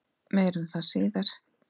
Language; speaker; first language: Icelandic; native; Icelandic